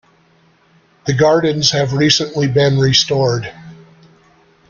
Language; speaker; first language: English; native; English